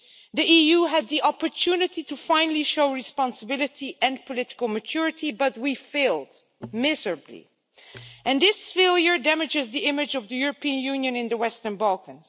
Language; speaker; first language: English; non-native, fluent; Dutch